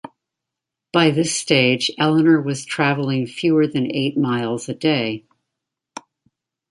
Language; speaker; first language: English; native; English